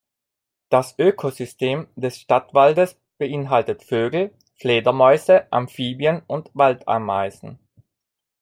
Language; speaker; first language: German; non-native, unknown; Italian